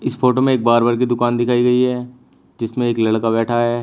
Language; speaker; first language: Hindi; native; Hindi